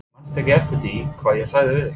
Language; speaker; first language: Icelandic; non-native, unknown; English